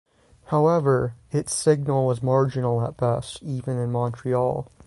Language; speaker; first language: English; native; English